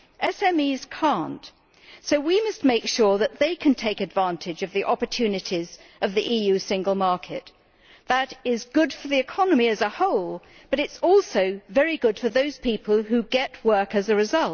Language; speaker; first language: English; native; English